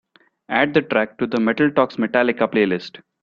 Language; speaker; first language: English; non-native, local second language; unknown